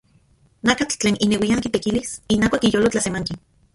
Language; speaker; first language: Central Puebla Nahuatl; non-native, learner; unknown